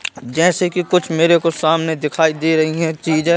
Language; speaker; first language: Hindi; native; Hindi